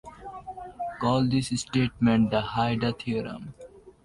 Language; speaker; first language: English; non-native, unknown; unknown